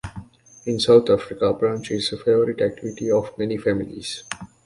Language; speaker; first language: English; native; English